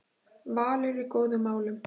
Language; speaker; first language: Icelandic; native; Icelandic